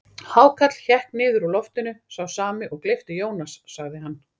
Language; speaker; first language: Icelandic; native; Icelandic